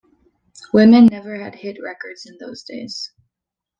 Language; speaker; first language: English; native; English